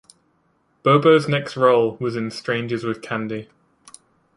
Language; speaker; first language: English; native; English